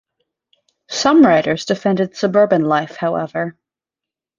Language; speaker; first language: English; native; English